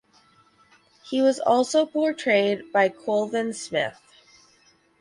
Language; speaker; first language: English; native; English